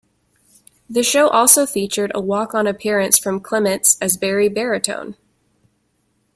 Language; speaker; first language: English; native; English